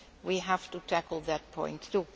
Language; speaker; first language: English; non-native, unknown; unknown